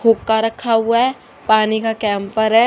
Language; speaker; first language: Hindi; native; Hindi